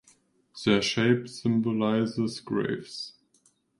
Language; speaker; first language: English; non-native, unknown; German